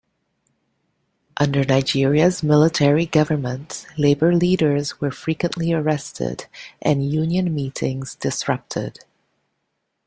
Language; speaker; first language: English; native; English